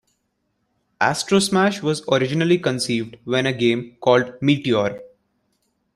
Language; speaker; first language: English; non-native, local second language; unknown